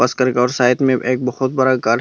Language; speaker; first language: Hindi; non-native, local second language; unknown